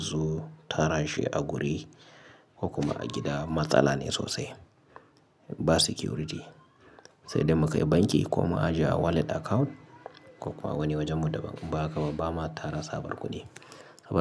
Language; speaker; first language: Hausa; native; Hausa